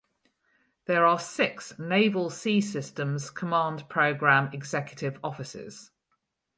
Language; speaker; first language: English; native; English